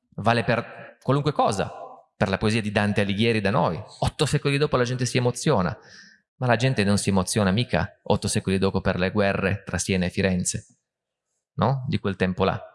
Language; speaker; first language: Italian; native; Italian